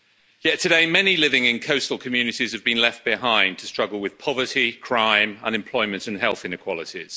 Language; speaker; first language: English; native; English